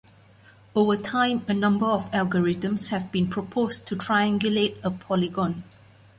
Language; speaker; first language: English; non-native, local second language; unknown